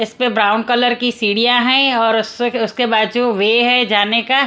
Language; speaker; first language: Hindi; non-native, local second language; Punjabi